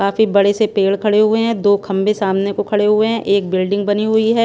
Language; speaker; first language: Hindi; non-native, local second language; Punjabi